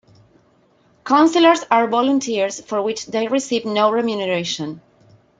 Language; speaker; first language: English; non-native, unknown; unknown